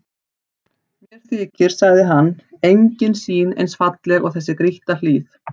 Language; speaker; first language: Icelandic; native; Icelandic